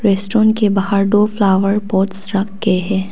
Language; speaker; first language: Hindi; non-native, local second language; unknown